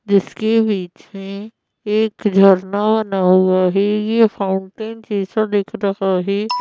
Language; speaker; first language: Hindi; native; Hindi